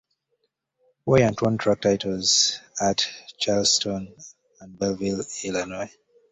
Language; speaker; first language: English; native; English